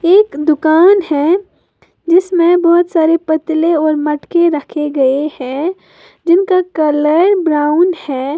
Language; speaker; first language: Hindi; native; Hindi